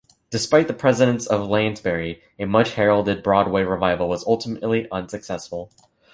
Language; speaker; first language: English; native; English